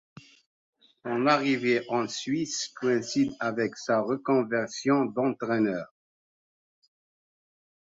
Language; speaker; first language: French; non-native, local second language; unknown